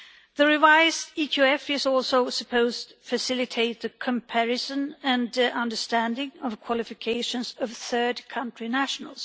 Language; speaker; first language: English; non-native, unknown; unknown